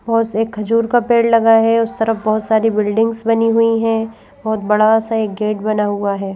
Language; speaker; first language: Hindi; native; Hindi